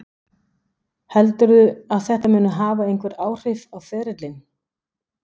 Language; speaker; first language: Icelandic; non-native, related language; Danish